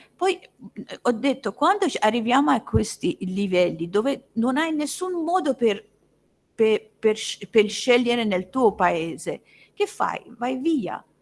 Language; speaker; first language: Italian; non-native, fluent; Persian